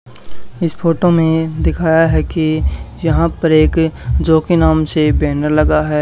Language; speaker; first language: Hindi; native; Hindi